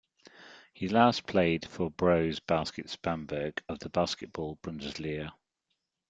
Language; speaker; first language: English; native; English